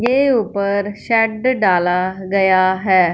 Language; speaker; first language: Hindi; non-native, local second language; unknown